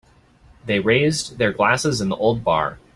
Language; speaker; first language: English; native; English